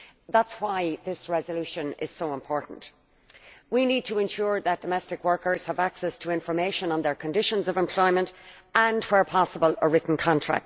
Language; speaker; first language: English; native; English